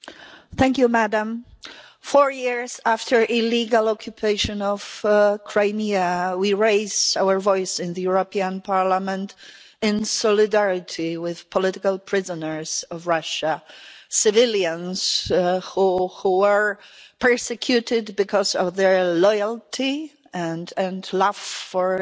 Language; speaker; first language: English; non-native, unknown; Polish